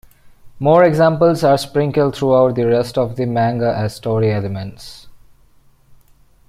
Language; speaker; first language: English; non-native, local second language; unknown